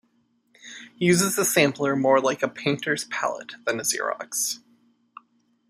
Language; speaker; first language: English; native; English